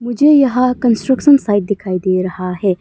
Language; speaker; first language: Hindi; non-native, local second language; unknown